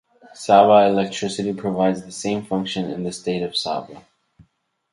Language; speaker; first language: English; native; English